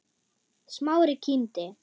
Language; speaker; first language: Icelandic; non-native, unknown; German